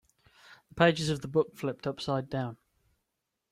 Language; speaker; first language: English; native; English